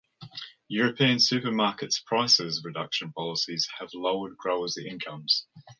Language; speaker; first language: English; native; English